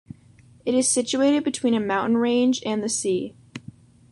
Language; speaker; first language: English; native; English